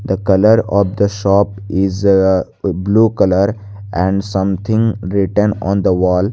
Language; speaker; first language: English; non-native, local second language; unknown